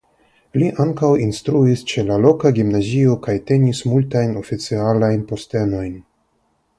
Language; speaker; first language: Esperanto; non-native, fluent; Russian